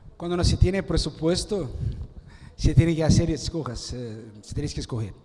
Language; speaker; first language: Spanish; non-native, related language; Portuguese